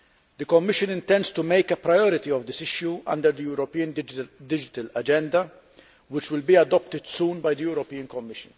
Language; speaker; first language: English; non-native, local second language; Maltese